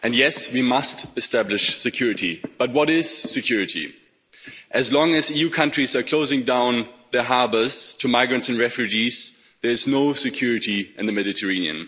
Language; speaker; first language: English; non-native, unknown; German